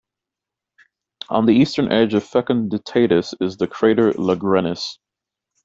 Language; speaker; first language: English; native; English